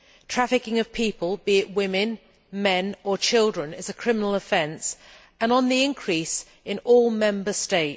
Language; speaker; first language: English; native; English